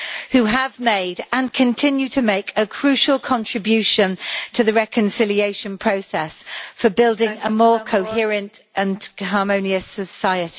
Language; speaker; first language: English; native; English